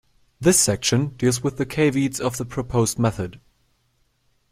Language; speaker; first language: English; non-native, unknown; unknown